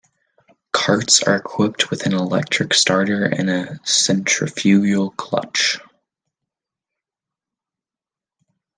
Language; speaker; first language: English; native; English